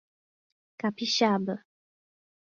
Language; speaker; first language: Portuguese; non-native, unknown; English